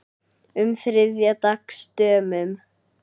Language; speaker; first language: Icelandic; native; Icelandic